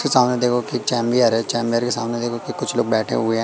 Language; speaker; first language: Hindi; native; Hindi